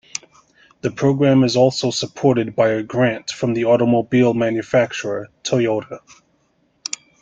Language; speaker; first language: English; native; English